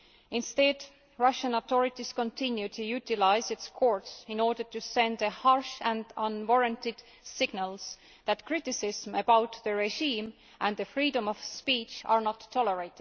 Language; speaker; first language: English; non-native, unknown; Estonian